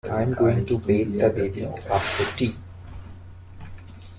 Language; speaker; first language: English; non-native, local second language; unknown